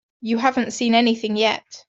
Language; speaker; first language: English; native; English